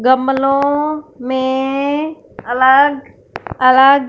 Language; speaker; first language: Hindi; non-native, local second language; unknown